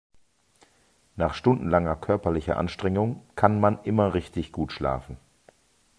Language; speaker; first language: German; native; German